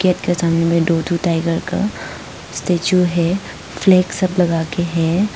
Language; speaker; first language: Hindi; non-native, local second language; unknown